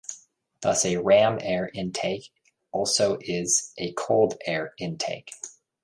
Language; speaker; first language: English; native; English